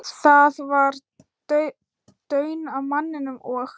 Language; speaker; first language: Icelandic; non-native, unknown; Thai